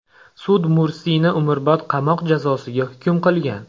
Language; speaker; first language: Uzbek; native; Uzbek